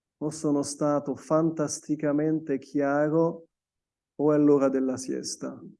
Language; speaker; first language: Italian; non-native, fluent; French